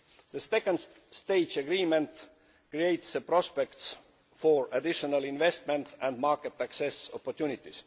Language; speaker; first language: English; non-native, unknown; Estonian